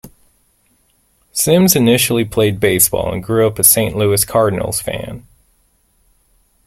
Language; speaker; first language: English; native; English